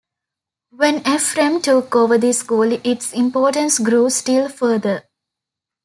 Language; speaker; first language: English; non-native, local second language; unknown